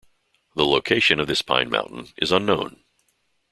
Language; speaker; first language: English; native; English